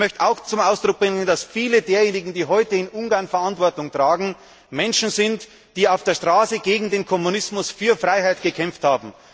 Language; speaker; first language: German; native; German